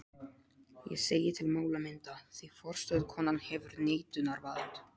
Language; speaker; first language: Icelandic; non-native, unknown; Polish